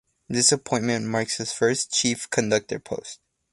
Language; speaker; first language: English; native; English